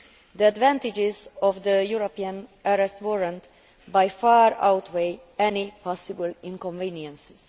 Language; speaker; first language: English; non-native, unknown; Hungarian